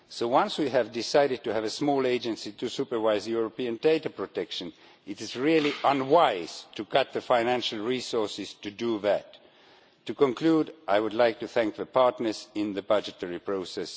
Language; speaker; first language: English; non-native, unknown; Estonian